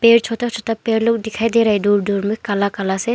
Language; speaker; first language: Hindi; non-native, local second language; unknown